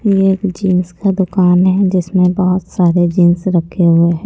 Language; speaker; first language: Hindi; non-native, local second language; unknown